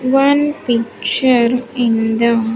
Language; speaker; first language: English; non-native, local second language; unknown